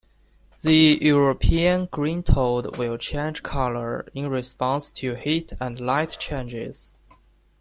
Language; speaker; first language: English; non-native, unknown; Chinese